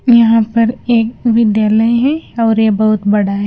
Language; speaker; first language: Hindi; non-native, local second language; Punjabi